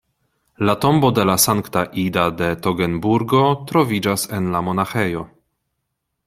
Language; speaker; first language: Esperanto; non-native, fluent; Polish